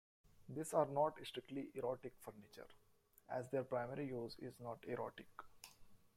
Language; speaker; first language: English; non-native, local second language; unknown